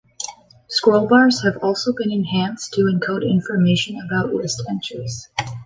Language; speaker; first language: English; native; English